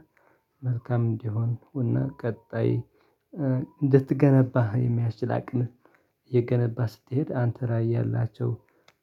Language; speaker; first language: Amharic; non-native, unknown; Tigrinya